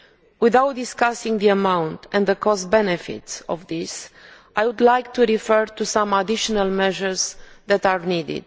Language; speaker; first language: English; non-native, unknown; Romanian